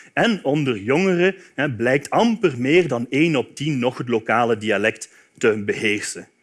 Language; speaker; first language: Dutch; native; Dutch